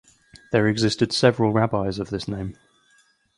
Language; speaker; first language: English; native; English